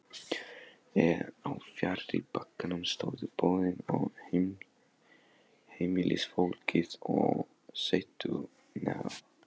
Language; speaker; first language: Icelandic; non-native, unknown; Polish